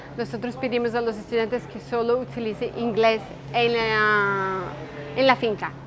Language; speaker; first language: Spanish; non-native, related language; Portuguese